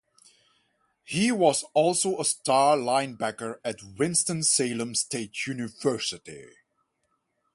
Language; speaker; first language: English; non-native, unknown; Dutch